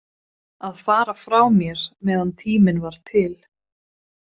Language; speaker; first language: Icelandic; non-native, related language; Swedish